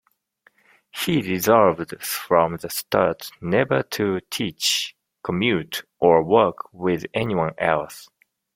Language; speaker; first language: English; non-native, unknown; Japanese